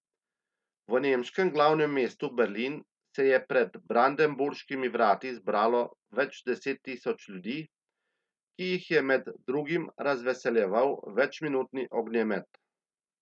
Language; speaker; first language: Slovenian; native; Slovenian